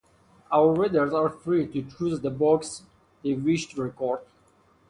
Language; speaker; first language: English; non-native, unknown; Persian